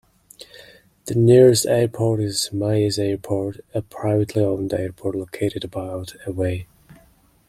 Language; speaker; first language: English; non-native, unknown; Mongolian